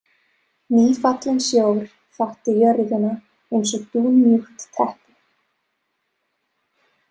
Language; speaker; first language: Icelandic; non-native, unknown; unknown